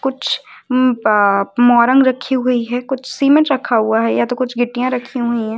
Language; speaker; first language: Hindi; native; Hindi